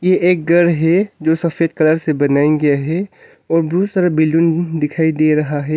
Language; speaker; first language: Hindi; non-native, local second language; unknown